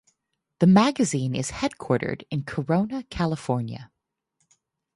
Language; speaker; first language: English; non-native, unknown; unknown